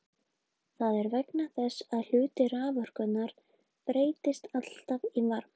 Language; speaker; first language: Icelandic; native; Icelandic